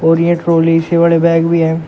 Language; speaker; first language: Hindi; native; Hindi